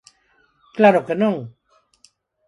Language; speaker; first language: Galician; non-native, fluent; Spanish